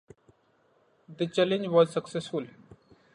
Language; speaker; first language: English; non-native, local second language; Marathi